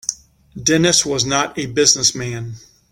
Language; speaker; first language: English; native; English